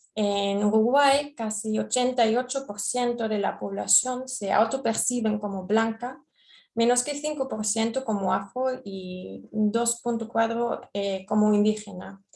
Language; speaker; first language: Spanish; non-native, fluent; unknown